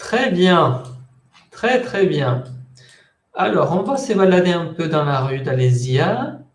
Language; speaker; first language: French; non-native, fluent; Spanish